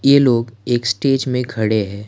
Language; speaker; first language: Hindi; non-native, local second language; Assamese